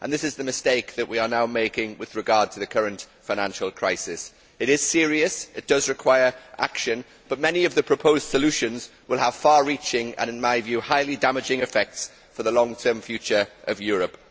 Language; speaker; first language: English; native; English